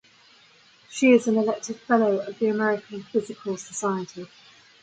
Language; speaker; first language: English; native; English